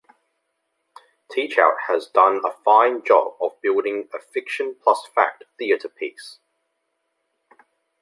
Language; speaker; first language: English; native; English